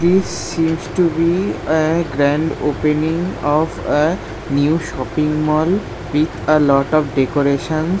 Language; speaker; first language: English; non-native, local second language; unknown